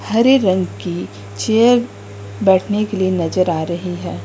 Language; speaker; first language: Hindi; native; Hindi